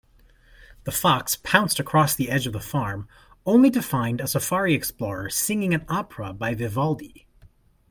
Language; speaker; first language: English; native; English